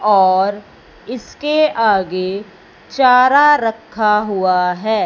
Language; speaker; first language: Hindi; non-native, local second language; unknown